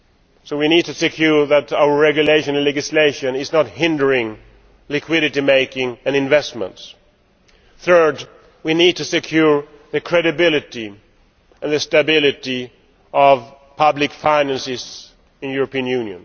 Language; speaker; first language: English; non-native, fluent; Swedish